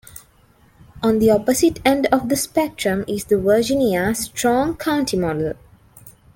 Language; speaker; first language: English; non-native, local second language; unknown